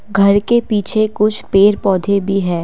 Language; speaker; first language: Hindi; non-native, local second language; Assamese